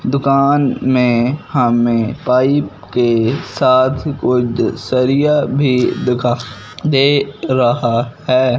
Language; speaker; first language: Hindi; non-native, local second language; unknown